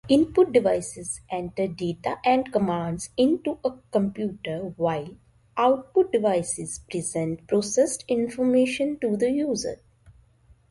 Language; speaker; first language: English; non-native, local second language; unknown